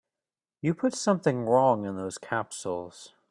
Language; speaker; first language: English; native; English